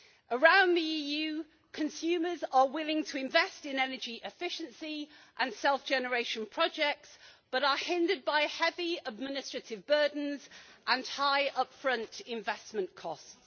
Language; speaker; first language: English; native; English